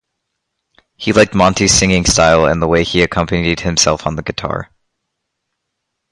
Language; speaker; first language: English; native; English